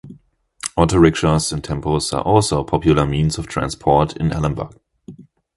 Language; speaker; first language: English; non-native, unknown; German